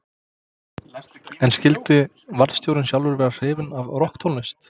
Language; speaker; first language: Icelandic; non-native, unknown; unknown